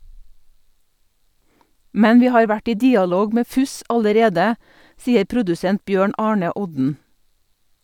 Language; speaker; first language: Norwegian; native; Norwegian